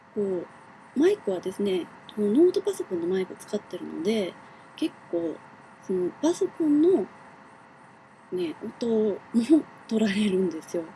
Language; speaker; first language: Japanese; non-native, fluent; English